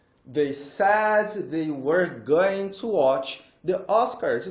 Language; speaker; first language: English; non-native, fluent; Portuguese